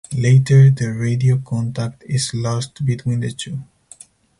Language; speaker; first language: English; non-native, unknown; Spanish